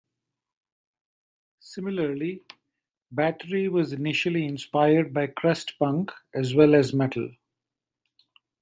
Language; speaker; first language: English; non-native, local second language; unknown